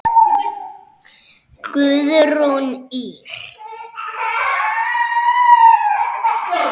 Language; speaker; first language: Icelandic; native; Icelandic